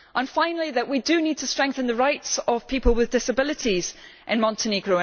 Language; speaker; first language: English; native; English